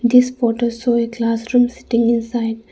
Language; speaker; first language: English; non-native, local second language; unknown